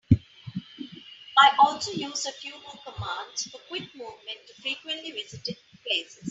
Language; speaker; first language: English; non-native, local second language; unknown